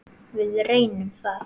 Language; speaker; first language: Icelandic; native; Icelandic